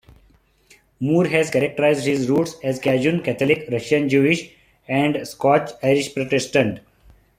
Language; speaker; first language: English; non-native, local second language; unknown